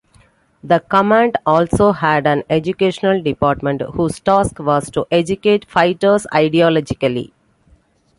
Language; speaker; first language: English; non-native, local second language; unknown